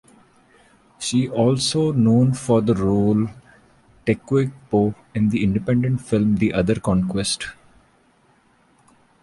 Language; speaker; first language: English; non-native, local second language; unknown